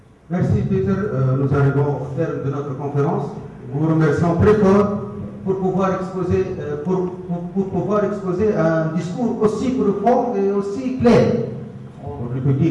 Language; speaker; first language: French; non-native, local second language; Arabic